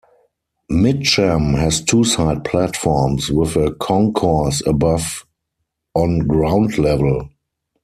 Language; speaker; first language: English; non-native, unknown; German